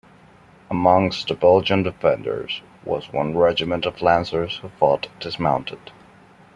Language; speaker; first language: English; non-native, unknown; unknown